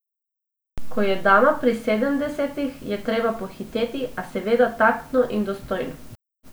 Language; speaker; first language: Slovenian; non-native, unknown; Macedonian